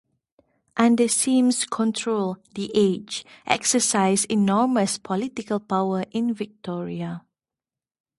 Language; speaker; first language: English; non-native, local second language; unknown